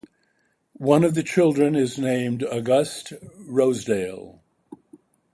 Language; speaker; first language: English; native; English